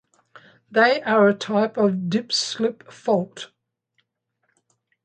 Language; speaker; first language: English; native; English